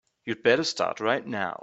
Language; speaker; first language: English; non-native, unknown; German